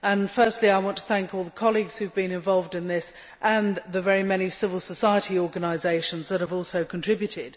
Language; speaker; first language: English; native; English